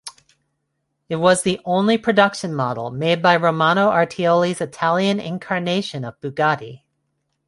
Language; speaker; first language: English; non-native, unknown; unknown